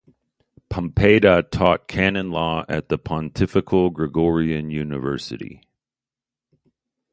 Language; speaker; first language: English; native; English